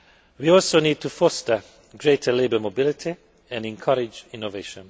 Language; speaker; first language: English; non-native, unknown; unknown